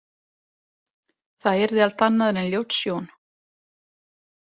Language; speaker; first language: Icelandic; non-native, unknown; Italian